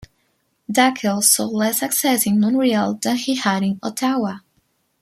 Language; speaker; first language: English; non-native, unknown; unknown